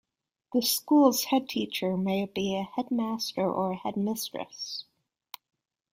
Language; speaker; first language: English; native; English